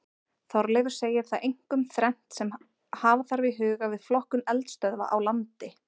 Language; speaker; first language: Icelandic; native; Icelandic